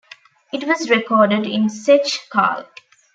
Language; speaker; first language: English; non-native, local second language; Tamil